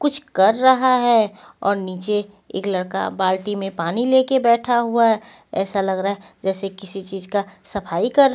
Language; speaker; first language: Hindi; non-native, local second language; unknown